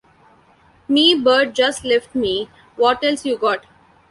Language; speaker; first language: English; non-native, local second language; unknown